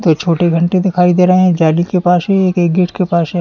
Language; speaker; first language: Hindi; native; Hindi